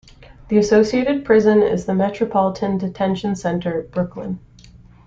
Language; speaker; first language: English; native; English